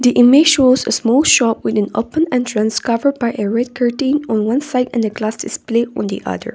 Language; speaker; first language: English; non-native, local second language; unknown